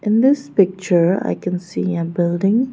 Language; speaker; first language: English; non-native, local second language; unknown